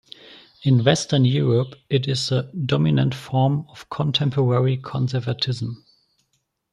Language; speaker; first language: English; non-native, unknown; German